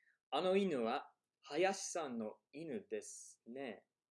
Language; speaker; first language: Japanese; non-native, fluent; English